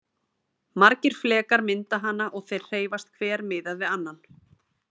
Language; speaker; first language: Icelandic; native; Icelandic